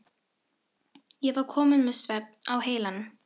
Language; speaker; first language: Icelandic; non-native, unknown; Filipino